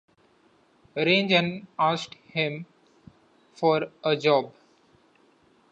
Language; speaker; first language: English; non-native, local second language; Marathi